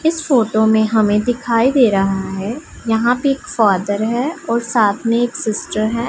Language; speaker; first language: Hindi; non-native, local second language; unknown